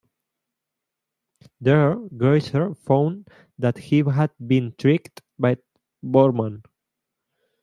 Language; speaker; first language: English; non-native, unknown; Spanish